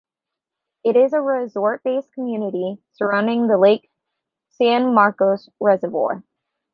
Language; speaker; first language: English; native; English